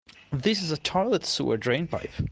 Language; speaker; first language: English; non-native, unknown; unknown